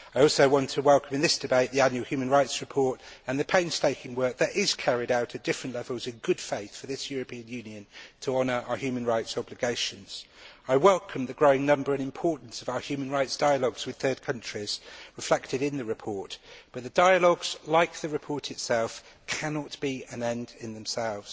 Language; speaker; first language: English; native; English